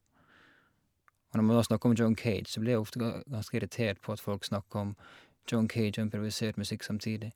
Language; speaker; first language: Norwegian; native; Norwegian